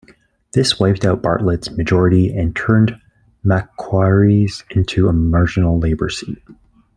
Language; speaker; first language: English; native; English